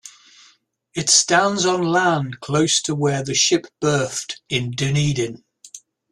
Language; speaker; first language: English; native; English